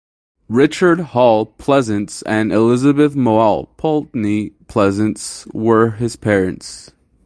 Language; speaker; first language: English; native; English